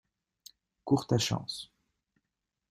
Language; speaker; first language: French; native; French